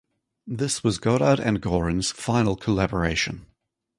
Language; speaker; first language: English; native; English